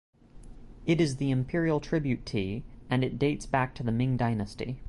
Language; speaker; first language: English; native; English